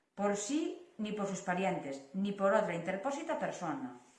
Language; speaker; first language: Spanish; non-native, local second language; Galician